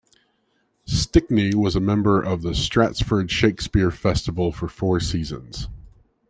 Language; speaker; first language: English; native; English